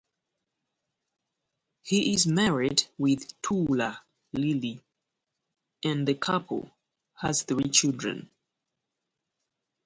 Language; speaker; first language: English; native; English